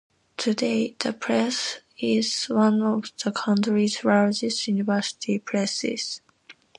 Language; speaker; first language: English; non-native, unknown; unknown